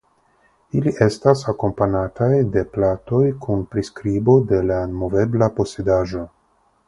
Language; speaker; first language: Esperanto; non-native, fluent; Russian